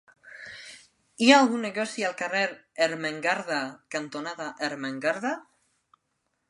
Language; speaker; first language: Catalan; non-native, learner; Spanish